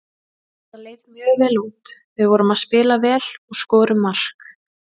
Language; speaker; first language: Icelandic; native; Icelandic